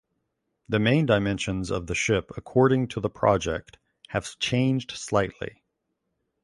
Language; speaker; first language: English; native; English